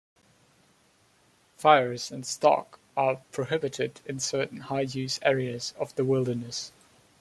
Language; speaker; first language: English; non-native, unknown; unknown